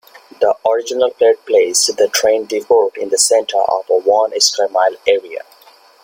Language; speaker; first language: English; non-native, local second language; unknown